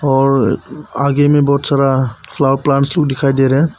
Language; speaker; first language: Hindi; early bilingual, other home language; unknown